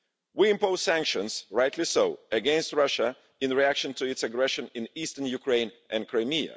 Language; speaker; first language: English; non-native, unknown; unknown